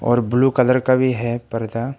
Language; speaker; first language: Hindi; early bilingual, other home language; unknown